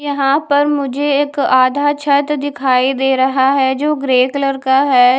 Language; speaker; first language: Hindi; non-native, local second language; Punjabi